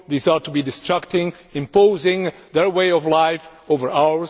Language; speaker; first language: English; non-native, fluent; Czech